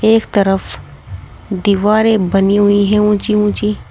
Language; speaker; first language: Hindi; native; Hindi